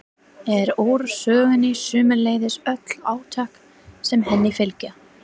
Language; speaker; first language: Icelandic; non-native, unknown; English